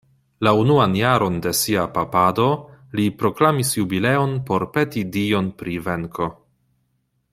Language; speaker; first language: Esperanto; non-native, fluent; Polish